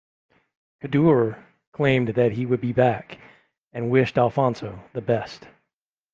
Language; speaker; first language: English; native; English